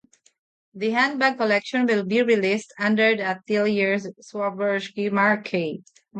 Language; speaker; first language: English; non-native, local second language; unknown